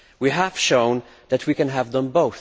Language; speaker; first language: English; non-native, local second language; Maltese